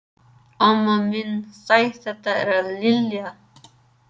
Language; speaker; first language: Icelandic; non-native, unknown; English